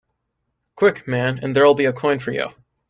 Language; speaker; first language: English; native; English